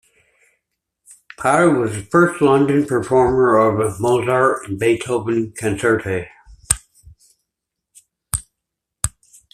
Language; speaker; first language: English; native; English